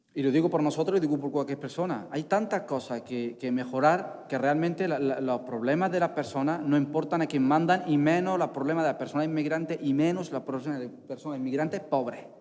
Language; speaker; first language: Spanish; non-native, fluent; Arabic